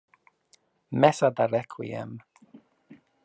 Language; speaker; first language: German; non-native, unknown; English